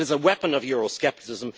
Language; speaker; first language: English; native; English